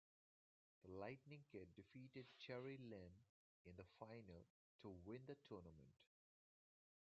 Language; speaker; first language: English; non-native, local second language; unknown